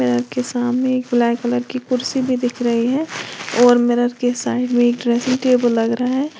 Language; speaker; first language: Hindi; native; Hindi